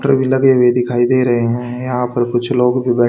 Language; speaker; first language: Hindi; native; Hindi